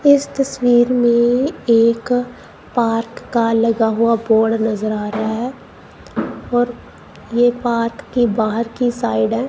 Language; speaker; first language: Hindi; non-native, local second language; Punjabi